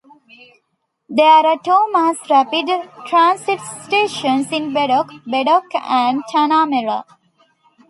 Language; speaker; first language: English; non-native, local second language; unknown